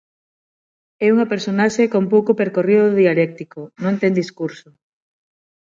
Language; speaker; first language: Galician; non-native, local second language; Spanish